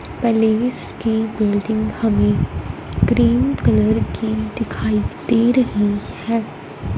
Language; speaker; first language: Hindi; non-native, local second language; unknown